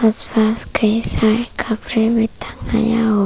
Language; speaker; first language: Hindi; early bilingual, other home language; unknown